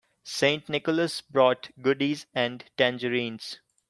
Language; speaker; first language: English; non-native, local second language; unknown